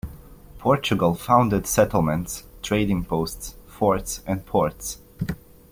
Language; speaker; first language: English; native; English